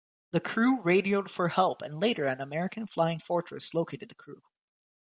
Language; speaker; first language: English; native; English